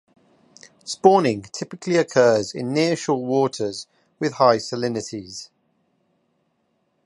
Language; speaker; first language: English; native; English